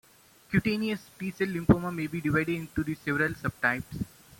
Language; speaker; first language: English; non-native, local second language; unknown